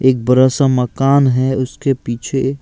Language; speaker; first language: Hindi; non-native, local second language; Assamese